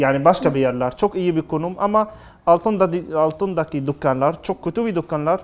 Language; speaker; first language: Turkish; non-native, learner; Arabic